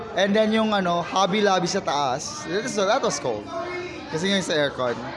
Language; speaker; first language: Filipino; non-native, local second language; Cebuano